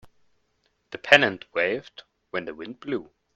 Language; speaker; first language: English; non-native, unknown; German